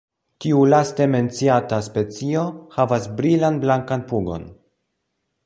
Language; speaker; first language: Esperanto; non-native, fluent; Polish